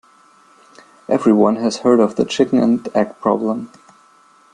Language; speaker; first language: English; non-native, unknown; German